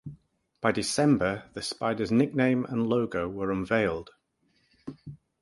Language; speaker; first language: English; native; English